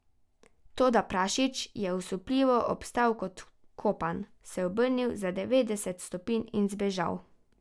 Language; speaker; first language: Slovenian; native; Slovenian